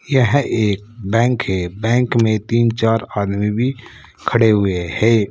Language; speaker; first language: Hindi; native; Hindi